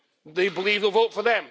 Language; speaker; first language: English; native; English